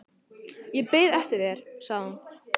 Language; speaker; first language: Icelandic; non-native, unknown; Italian